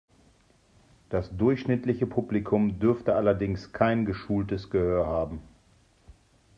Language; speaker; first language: German; native; German